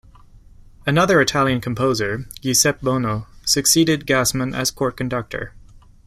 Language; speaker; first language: English; native; English